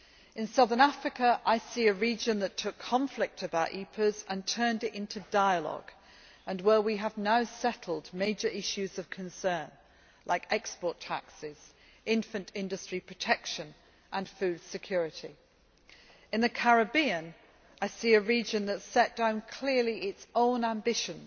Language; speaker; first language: English; native; English